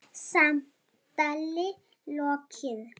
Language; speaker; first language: Icelandic; non-native, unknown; Lithuanian